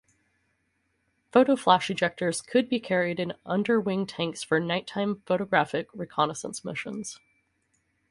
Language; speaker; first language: English; native; English